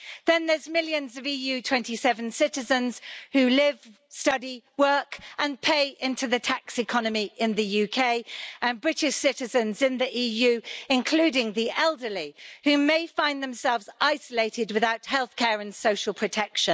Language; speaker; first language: English; native; English